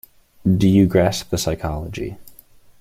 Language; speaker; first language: English; native; English